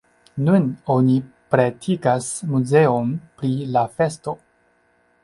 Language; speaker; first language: Esperanto; non-native, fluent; Chinese